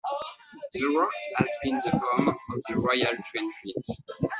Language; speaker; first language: English; non-native, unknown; French